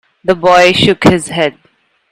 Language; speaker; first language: English; non-native, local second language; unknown